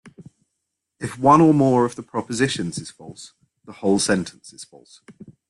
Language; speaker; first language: English; native; English